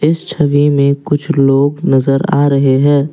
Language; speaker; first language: Hindi; non-native, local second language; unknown